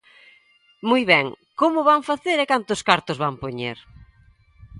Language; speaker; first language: Galician; native; Galician